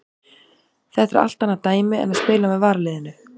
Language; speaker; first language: Icelandic; native; Icelandic